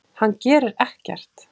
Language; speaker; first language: Icelandic; native; Icelandic